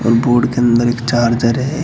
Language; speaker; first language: Hindi; native; Hindi